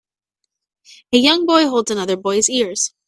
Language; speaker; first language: English; native; English